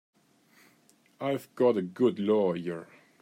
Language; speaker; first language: English; native; English